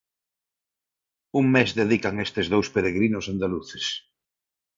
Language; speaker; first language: Galician; non-native, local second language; Spanish